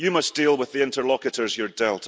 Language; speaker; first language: English; early bilingual, heritage; English